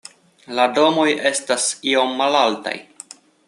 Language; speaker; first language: Esperanto; non-native, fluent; Russian